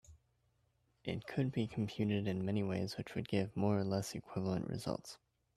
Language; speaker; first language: English; native; English